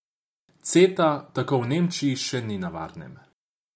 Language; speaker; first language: Slovenian; non-native, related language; Croatian